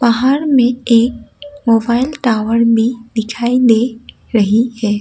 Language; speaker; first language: Hindi; non-native, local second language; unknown